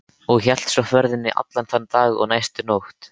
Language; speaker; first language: Icelandic; native; Icelandic